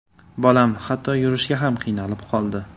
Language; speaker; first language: Uzbek; native; Uzbek